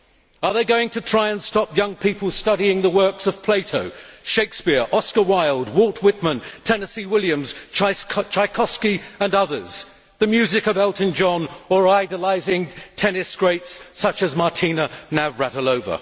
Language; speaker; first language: English; native; English